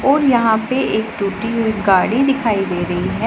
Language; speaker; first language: Hindi; non-native, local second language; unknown